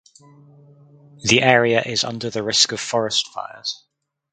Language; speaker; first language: English; native; English